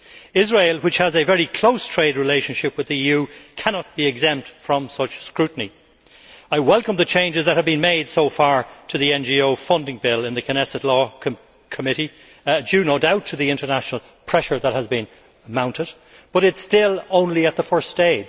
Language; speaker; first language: English; native; English